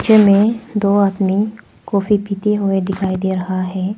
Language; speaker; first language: Hindi; non-native, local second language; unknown